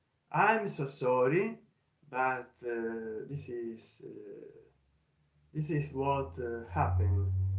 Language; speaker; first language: English; non-native, learner; Italian